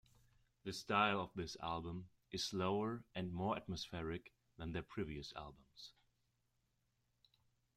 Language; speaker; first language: English; non-native, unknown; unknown